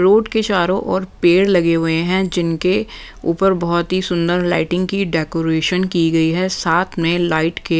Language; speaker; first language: Hindi; non-native, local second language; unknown